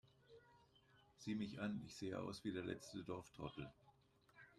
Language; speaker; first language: German; native; German